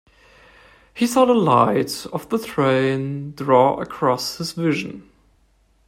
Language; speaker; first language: English; non-native, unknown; German